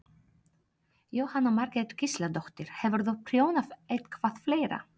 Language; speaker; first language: Icelandic; non-native, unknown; Polish